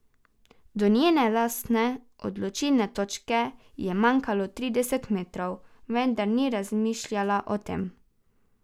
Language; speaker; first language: Slovenian; native; Slovenian